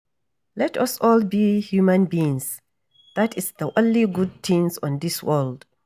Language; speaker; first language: English; non-native, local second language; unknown